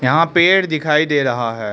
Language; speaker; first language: Hindi; early bilingual, other home language; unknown